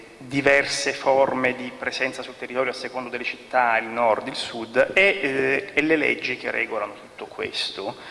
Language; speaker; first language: Italian; native; Italian